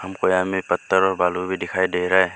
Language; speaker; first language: Hindi; non-native, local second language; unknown